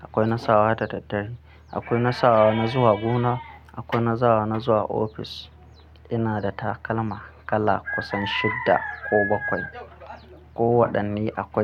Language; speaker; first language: Hausa; non-native, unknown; Akan